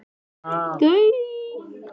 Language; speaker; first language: Icelandic; native; Icelandic